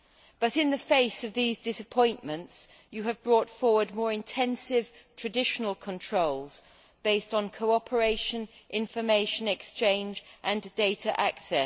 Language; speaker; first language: English; native; English